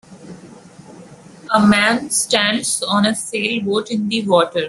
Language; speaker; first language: English; non-native, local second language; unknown